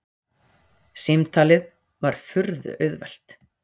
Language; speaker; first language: Icelandic; native; Icelandic